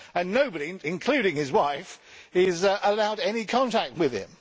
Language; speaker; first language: English; native; English